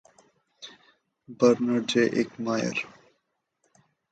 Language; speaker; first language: English; non-native, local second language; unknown